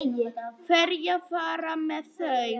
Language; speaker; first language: Icelandic; non-native, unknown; Polish